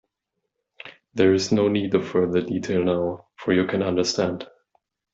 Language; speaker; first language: English; non-native, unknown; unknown